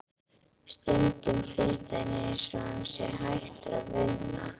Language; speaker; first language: Icelandic; native; Icelandic